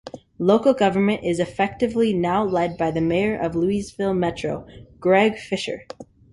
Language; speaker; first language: English; native; English